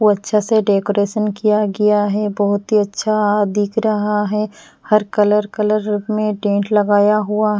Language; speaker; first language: Hindi; non-native, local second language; Bhojpuri